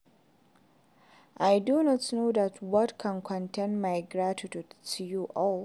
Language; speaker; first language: English; non-native, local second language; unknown